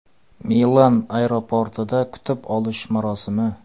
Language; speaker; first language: Uzbek; non-native, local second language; Kara-Kalpak